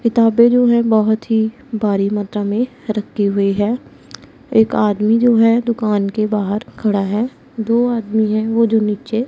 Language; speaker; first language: Hindi; non-native, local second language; Punjabi